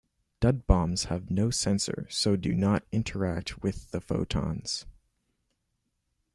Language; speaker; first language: English; native; English